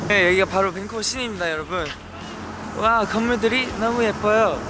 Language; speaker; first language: Korean; early bilingual, heritage; Korean